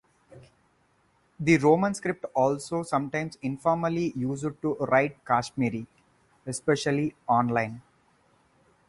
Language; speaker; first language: English; non-native, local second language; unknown